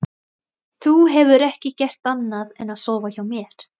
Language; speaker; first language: Icelandic; non-native, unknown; Thai